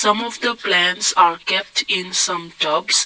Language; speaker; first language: English; non-native, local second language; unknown